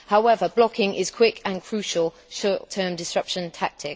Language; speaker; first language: English; native; English